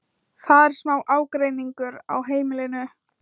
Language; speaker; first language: Icelandic; non-native, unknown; Thai